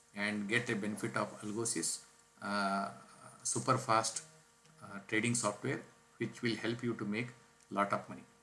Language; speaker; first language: English; non-native, local second language; Kannada